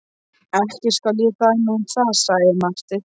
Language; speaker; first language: Icelandic; non-native, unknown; Polish